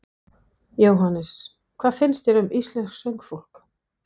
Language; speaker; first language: Icelandic; non-native, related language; Danish